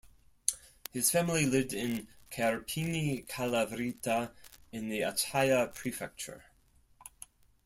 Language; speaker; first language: English; non-native, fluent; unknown